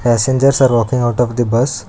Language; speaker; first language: English; non-native, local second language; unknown